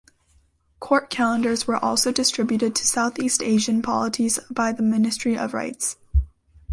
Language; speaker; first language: English; native; English